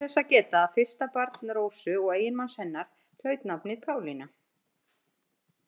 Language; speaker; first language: Icelandic; native; Icelandic